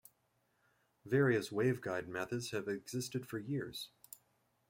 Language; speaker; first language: English; native; English